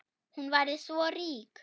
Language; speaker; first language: Icelandic; non-native, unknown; German